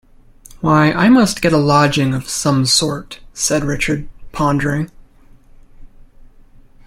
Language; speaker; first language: English; native; English